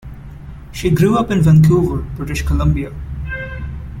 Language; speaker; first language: English; non-native, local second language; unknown